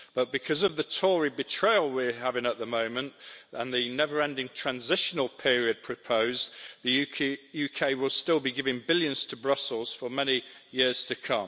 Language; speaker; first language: English; native; English